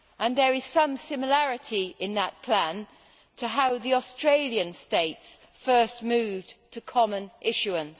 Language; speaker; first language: English; native; English